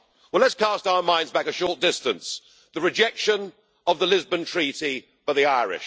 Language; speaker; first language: English; native; English